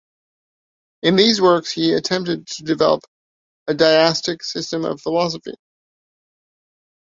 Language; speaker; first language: English; native; English